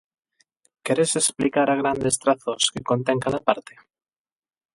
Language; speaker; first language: Galician; non-native, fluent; Spanish